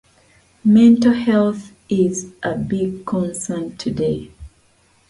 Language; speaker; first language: English; non-native, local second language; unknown